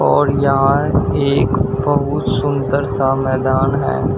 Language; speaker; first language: Hindi; native; Hindi